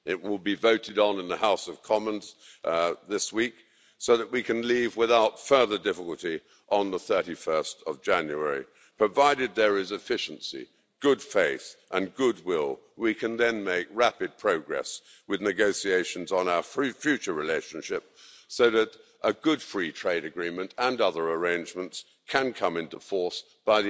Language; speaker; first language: English; native; English